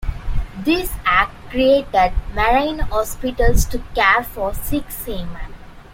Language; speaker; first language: English; non-native, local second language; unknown